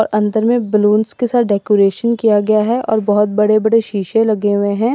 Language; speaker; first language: Hindi; non-native, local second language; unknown